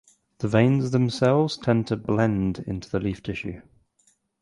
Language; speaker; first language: English; native; English